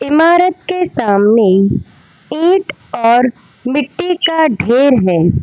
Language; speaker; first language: Hindi; non-native, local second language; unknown